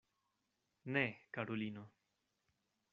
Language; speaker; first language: Esperanto; non-native, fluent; Spanish